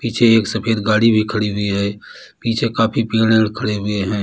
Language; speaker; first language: Hindi; native; Hindi